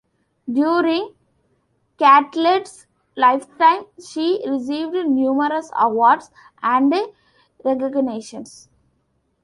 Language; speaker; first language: English; non-native, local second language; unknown